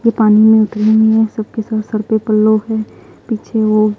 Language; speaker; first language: Hindi; non-native, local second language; Punjabi